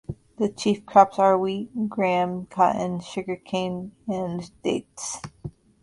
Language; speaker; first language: English; native; English